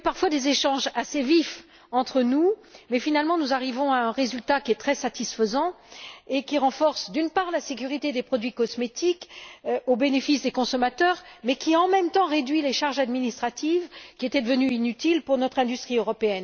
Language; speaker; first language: French; native; French